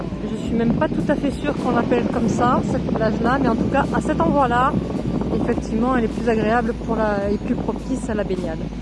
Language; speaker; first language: French; native; French